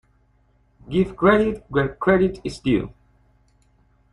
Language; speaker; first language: English; native; English